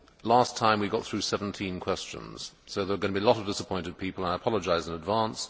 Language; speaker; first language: English; native; English